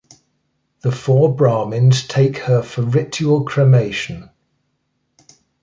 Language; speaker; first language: English; native; English